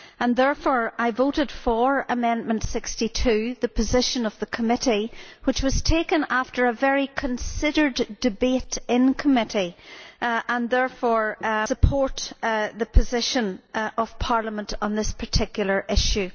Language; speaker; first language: English; native; English